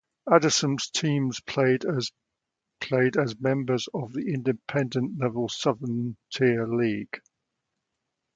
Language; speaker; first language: English; native; English